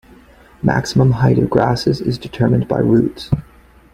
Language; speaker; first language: English; native; English